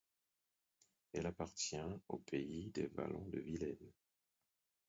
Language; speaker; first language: French; non-native, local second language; Haitian Creole